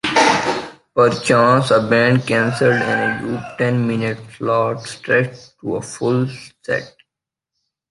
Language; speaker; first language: English; non-native, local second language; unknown